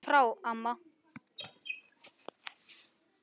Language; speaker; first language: Icelandic; native; Icelandic